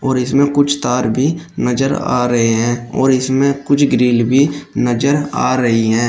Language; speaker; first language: Hindi; native; Hindi